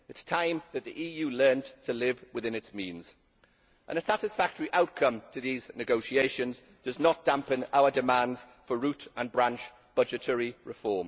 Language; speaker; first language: English; native; English